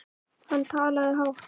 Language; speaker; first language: Icelandic; native; Icelandic